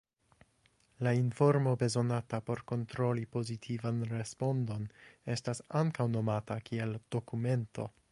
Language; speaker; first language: Esperanto; non-native, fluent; English